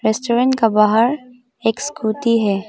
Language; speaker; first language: Hindi; early bilingual, other home language; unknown